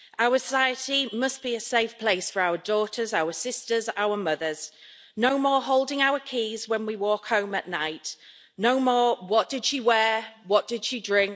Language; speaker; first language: English; native; English